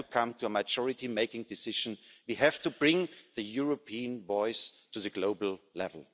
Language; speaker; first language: English; non-native, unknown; German